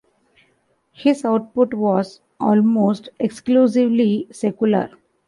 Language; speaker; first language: English; non-native, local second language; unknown